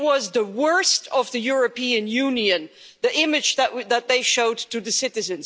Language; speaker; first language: English; non-native, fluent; Dutch